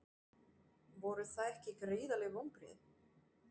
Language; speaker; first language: Icelandic; non-native, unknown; French